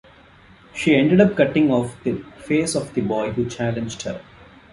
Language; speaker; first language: English; non-native, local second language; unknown